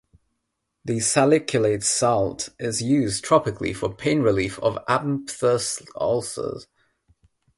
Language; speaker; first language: English; non-native, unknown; Nepali